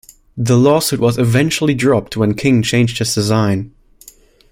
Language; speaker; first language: English; non-native, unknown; German